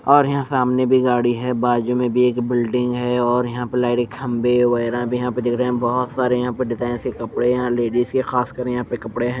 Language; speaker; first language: Hindi; non-native, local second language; Punjabi